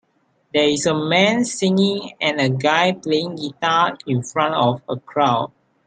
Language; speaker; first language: English; non-native, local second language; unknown